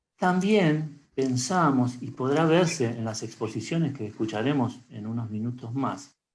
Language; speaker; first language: Spanish; native; Spanish